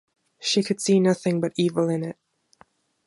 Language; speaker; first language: English; non-native, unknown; German